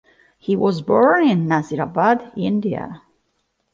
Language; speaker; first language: English; non-native, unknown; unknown